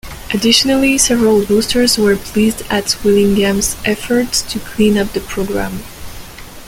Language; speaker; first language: English; non-native, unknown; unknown